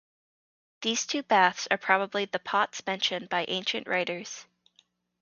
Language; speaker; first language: English; native; English